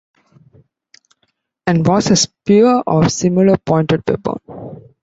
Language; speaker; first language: English; non-native, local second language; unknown